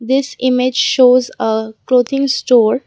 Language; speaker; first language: English; non-native, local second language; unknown